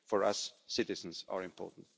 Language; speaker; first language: English; non-native, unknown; German